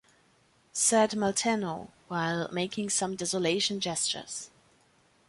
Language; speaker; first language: English; non-native, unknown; German